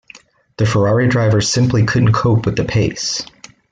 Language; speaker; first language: English; native; English